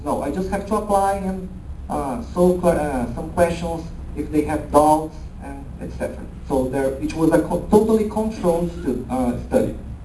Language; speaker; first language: English; non-native, fluent; Portuguese